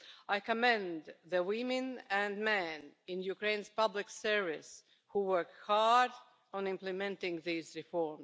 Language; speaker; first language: English; non-native, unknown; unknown